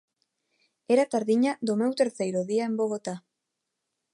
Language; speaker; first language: Galician; non-native, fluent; Spanish